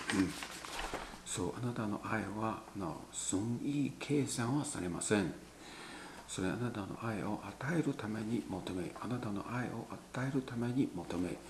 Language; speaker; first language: Japanese; non-native, fluent; Chinese